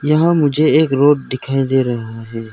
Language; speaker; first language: Hindi; non-native, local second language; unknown